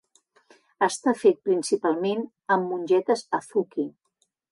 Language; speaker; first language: Catalan; native; Catalan